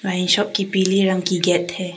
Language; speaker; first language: Hindi; non-native, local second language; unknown